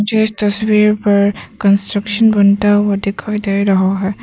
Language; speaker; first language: Hindi; early bilingual, other home language; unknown